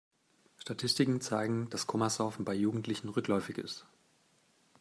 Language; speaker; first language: German; native; German